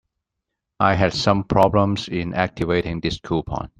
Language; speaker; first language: English; non-native, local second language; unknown